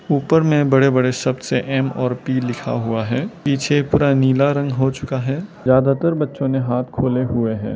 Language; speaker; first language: Hindi; non-native, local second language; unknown